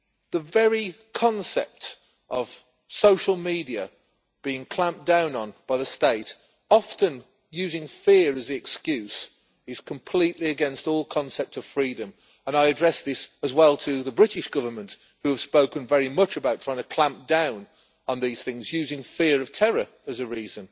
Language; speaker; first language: English; native; English